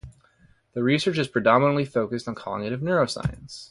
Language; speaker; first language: English; native; English